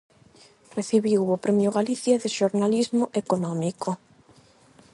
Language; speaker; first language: Galician; non-native, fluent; Spanish